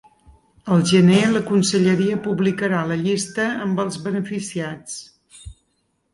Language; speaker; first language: Catalan; native; Catalan